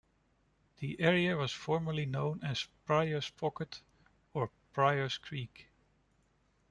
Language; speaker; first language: English; non-native, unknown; Dutch